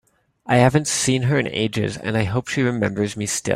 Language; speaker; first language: English; native; English